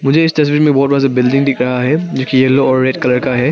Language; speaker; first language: Hindi; non-native, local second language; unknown